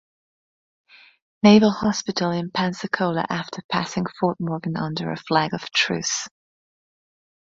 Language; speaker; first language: English; non-native, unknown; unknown